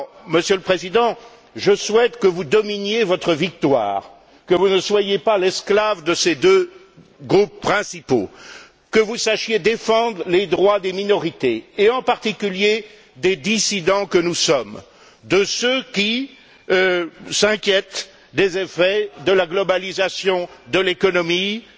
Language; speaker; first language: French; native; French